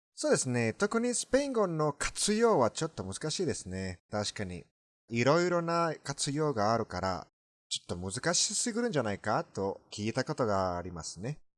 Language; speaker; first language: Japanese; non-native, fluent; Spanish